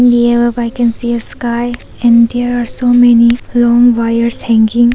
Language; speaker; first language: English; non-native, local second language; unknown